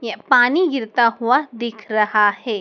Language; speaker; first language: Hindi; native; Hindi